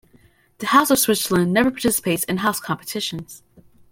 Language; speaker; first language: English; native; English